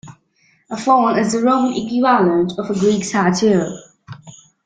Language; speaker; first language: English; native; English